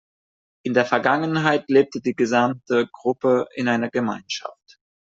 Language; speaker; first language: German; non-native, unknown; Catalan